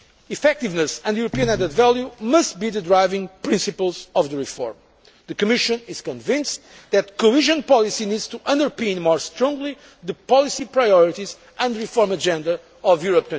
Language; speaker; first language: English; non-native, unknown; Portuguese